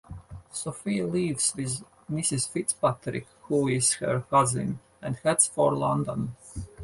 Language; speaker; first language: English; non-native, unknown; Latvian